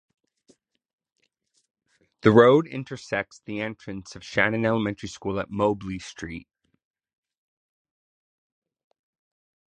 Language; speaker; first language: English; native; English